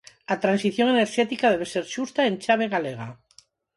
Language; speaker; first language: Galician; non-native, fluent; Spanish